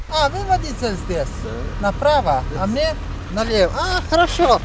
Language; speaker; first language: Russian; non-native, learner; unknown